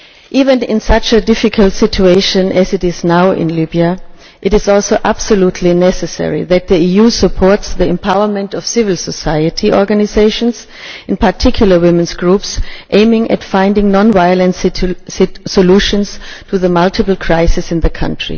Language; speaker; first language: English; non-native, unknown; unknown